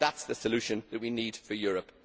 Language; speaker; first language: English; native; English